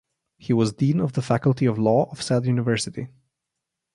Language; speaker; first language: English; non-native, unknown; Slovenian